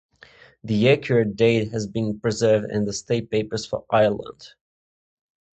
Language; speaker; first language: English; non-native, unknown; Czech